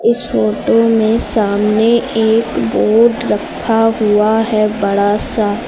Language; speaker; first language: Hindi; native; Hindi